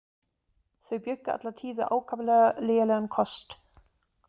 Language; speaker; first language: Icelandic; non-native, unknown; German